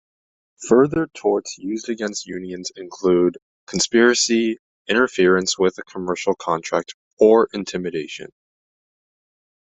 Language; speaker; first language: English; native; English